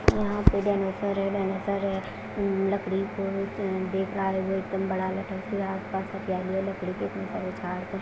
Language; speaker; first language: Hindi; non-native, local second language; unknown